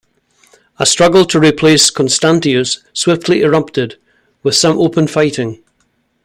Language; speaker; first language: English; native; English